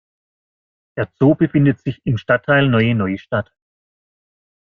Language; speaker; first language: German; native; German